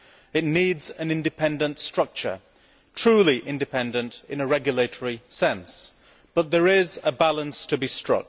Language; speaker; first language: English; native; English